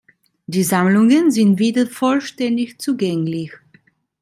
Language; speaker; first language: German; non-native, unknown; Italian